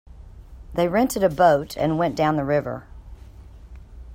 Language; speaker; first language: English; native; English